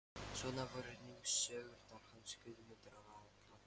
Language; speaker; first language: Icelandic; non-native, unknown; Lithuanian